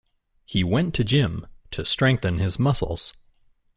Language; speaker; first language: English; native; English